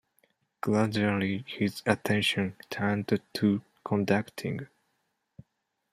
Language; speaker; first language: English; non-native, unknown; Japanese